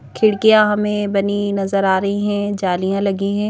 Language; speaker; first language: Hindi; native; Hindi